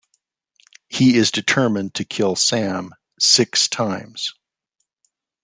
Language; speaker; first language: English; native; English